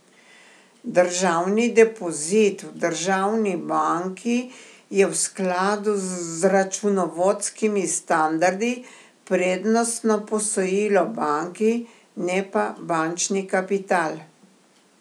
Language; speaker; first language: Slovenian; native; Slovenian